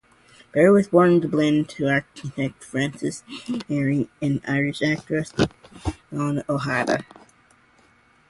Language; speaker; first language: English; non-native, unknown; Georgian